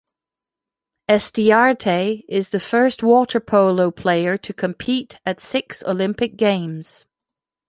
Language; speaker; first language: English; non-native, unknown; French